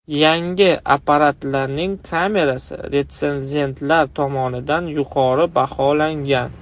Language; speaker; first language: Uzbek; non-native, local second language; Russian